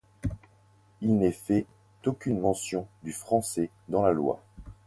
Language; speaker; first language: French; native; French